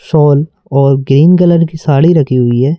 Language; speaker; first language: Hindi; native; Hindi